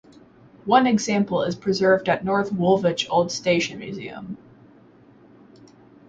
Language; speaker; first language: English; native; English